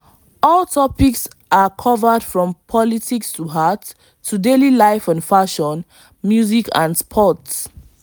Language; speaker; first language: English; non-native, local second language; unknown